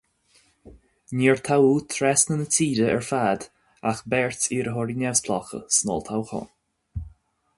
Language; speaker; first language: Irish; native; Irish